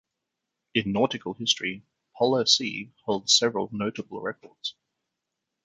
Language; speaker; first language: English; native; English